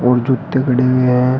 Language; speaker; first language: Hindi; native; Hindi